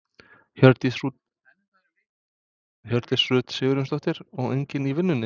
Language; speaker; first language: Icelandic; non-native, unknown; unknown